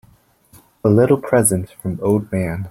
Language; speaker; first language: English; native; English